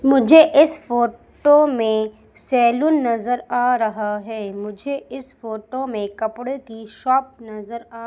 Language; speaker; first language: Hindi; native; Hindi